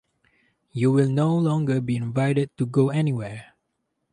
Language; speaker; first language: English; non-native, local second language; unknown